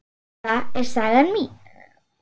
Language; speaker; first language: Icelandic; non-native, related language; Swedish